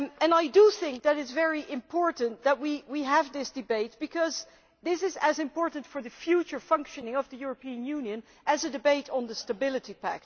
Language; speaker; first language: English; non-native, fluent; Dutch